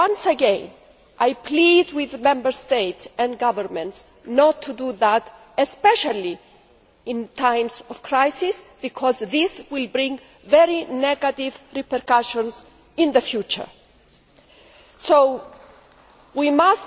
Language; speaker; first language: English; non-native, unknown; Greek